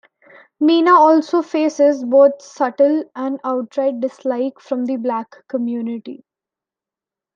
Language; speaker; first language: English; non-native, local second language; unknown